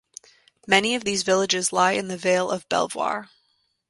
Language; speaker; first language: English; native; English